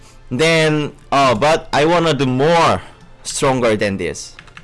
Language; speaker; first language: English; non-native, learner; Korean